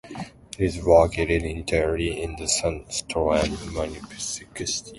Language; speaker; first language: English; non-native, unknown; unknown